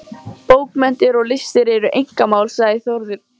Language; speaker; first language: Icelandic; native; Icelandic